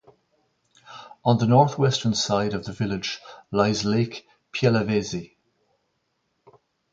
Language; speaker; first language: English; native; English